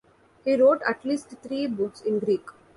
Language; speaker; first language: English; non-native, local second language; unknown